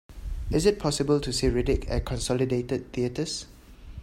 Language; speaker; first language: English; non-native, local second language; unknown